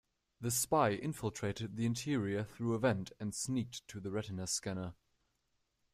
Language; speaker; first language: English; non-native, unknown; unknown